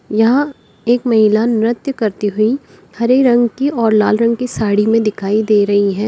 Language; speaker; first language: Hindi; native; Hindi